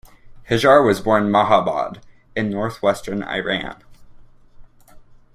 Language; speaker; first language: English; native; English